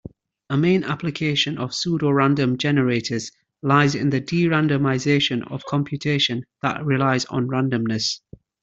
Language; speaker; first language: English; native; English